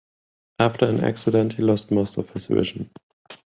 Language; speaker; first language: English; non-native, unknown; German